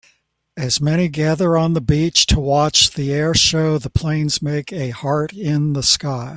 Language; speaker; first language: English; native; English